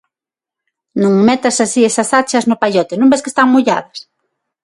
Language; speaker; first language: Galician; non-native, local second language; Spanish